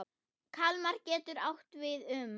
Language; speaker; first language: Icelandic; non-native, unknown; German